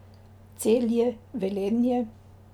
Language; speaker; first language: Slovenian; native; Slovenian